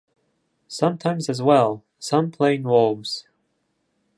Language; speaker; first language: English; non-native, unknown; Japanese